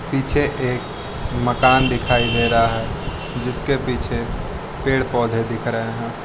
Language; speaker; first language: Hindi; non-native, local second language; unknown